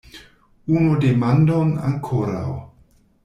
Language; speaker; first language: Esperanto; non-native, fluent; German